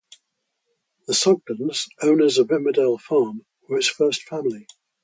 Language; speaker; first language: English; native; English